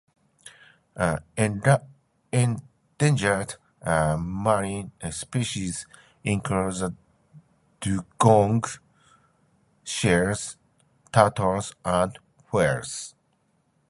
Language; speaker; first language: English; non-native, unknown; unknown